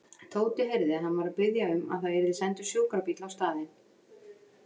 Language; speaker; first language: Icelandic; native; Icelandic